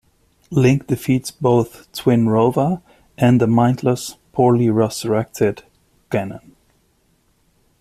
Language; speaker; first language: English; native; English